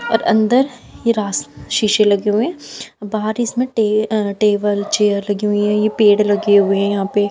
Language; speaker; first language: Hindi; native; Hindi